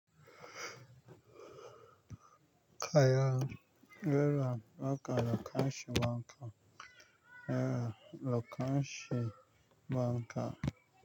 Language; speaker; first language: Hausa; native; Hausa